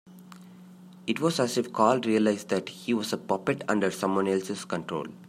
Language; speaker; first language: English; non-native, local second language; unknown